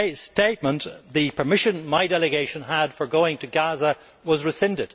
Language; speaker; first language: English; native; English